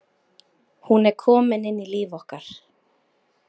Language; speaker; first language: Icelandic; native; Icelandic